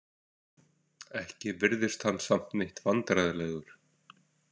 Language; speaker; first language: Icelandic; native; Icelandic